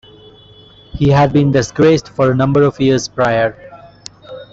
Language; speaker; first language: English; non-native, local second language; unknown